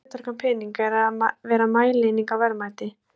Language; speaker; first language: Icelandic; native; Icelandic